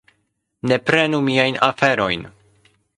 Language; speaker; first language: Esperanto; non-native, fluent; Polish